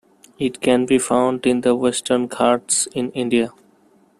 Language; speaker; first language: English; non-native, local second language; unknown